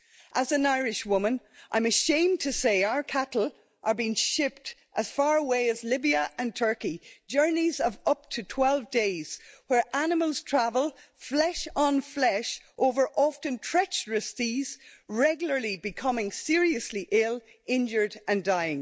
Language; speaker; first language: English; native; English